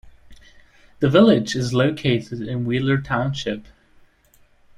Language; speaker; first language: English; native; English